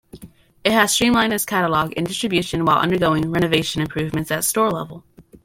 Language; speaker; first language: English; native; English